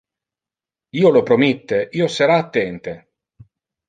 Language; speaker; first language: Interlingua; non-native, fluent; Italian